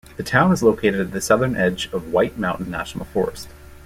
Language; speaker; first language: English; native; English